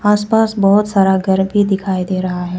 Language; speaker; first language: Hindi; non-native, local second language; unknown